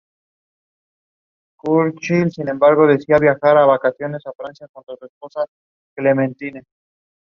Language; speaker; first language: English; non-native, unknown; Spanish